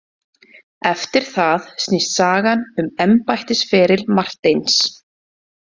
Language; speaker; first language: Icelandic; native; Icelandic